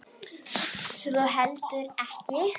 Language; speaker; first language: Icelandic; native; Icelandic